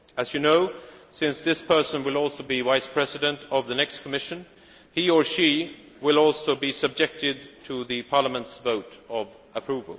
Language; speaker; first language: English; non-native, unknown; Swedish